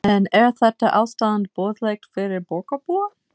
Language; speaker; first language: Icelandic; non-native, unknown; English